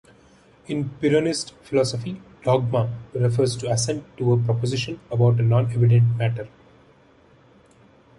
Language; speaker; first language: English; non-native, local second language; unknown